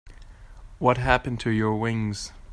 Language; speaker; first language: English; non-native, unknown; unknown